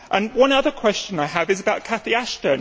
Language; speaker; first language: English; native; English